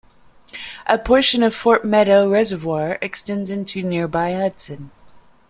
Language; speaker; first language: English; native; English